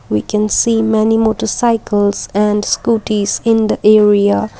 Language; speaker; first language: English; non-native, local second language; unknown